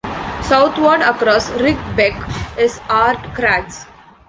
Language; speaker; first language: English; non-native, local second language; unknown